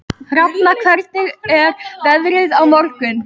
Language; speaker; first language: Icelandic; native; Icelandic